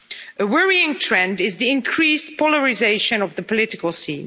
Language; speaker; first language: English; non-native, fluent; Dutch